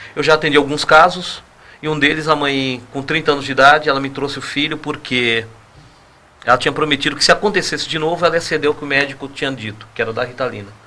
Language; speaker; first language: Portuguese; native; Portuguese